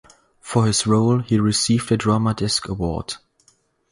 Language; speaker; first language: English; non-native, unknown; German